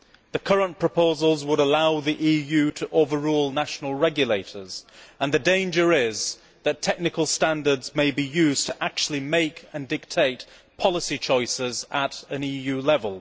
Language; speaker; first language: English; native; English